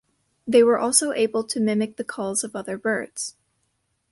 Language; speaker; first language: English; native; English